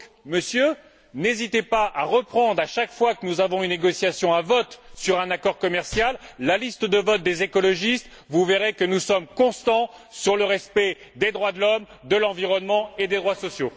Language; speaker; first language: French; native; French